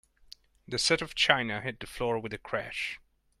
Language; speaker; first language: English; non-native, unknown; Hungarian